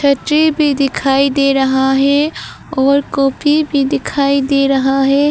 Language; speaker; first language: Hindi; non-native, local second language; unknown